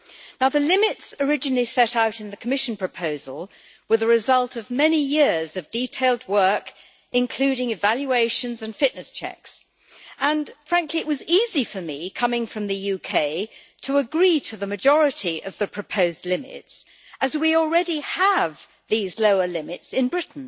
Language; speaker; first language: English; native; English